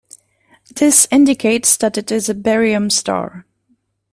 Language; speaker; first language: English; non-native, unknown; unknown